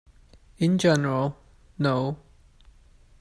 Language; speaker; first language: English; non-native, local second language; Cantonese